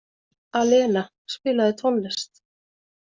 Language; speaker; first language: Icelandic; native; Icelandic